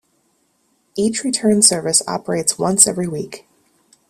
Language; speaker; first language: English; native; English